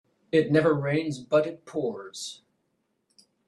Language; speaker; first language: English; native; English